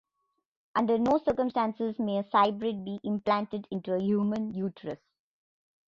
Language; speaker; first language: English; non-native, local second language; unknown